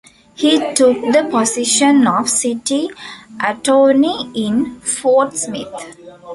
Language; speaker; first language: English; non-native, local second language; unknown